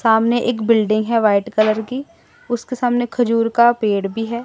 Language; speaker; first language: Hindi; non-native, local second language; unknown